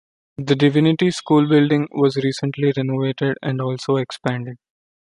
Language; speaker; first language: English; non-native, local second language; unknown